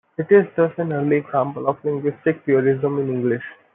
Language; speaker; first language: English; non-native, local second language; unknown